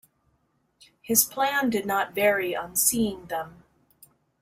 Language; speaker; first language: English; native; English